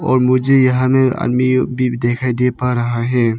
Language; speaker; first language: Hindi; non-native, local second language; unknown